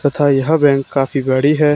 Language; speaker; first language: Hindi; native; Hindi